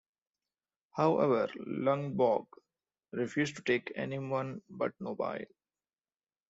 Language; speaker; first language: English; non-native, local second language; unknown